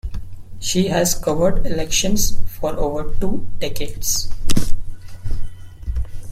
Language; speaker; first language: English; non-native, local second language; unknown